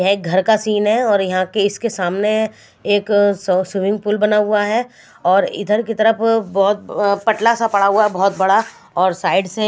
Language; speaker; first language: Hindi; non-native, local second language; Punjabi